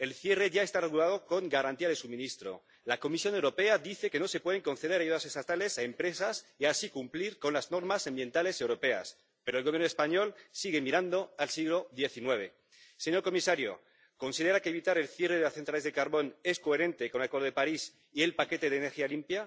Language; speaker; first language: Spanish; native; Spanish